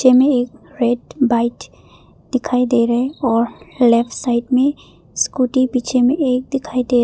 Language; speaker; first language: Hindi; non-native, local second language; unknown